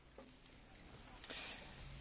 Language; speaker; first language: English; native; English